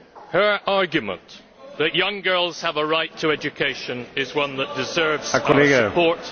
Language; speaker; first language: English; native; English